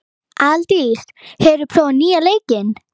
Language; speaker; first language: Icelandic; native; Icelandic